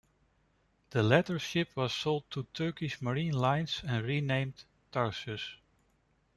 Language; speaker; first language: English; non-native, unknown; Dutch